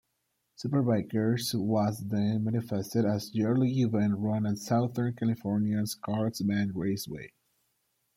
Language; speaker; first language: English; non-native, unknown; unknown